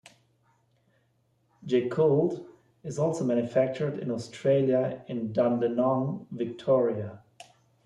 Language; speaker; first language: English; non-native, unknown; German